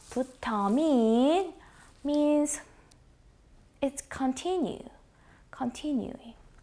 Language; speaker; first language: English; non-native, fluent; Korean